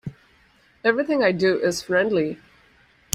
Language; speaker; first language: English; non-native, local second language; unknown